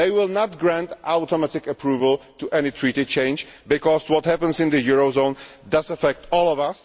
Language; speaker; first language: English; non-native, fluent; Czech